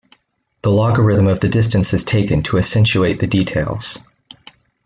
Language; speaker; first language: English; native; English